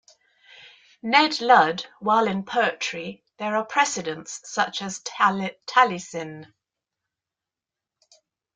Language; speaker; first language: English; native; English